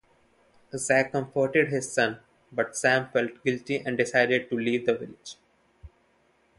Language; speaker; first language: English; non-native, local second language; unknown